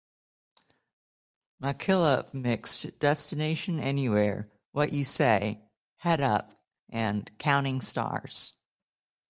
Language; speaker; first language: English; native; English